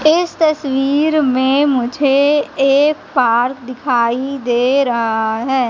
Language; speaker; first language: Hindi; native; Hindi